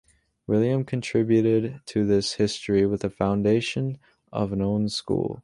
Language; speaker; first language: English; native; English